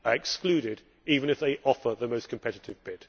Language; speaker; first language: English; native; English